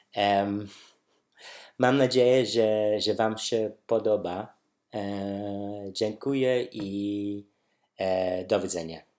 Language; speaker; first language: Polish; non-native, learner; English